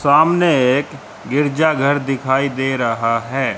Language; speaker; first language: Hindi; native; Hindi